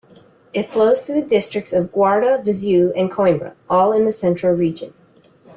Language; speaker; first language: English; native; English